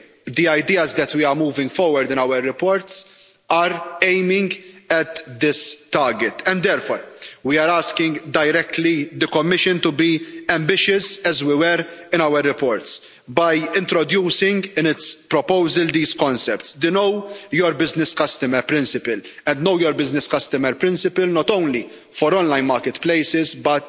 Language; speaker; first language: English; non-native, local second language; Maltese